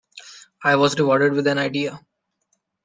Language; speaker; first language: English; non-native, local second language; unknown